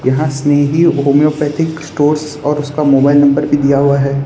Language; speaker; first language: Hindi; non-native, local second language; Gujarati